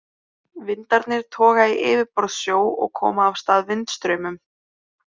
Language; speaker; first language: Icelandic; native; Icelandic